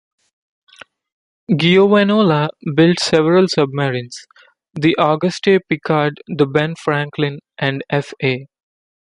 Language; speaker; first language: English; non-native, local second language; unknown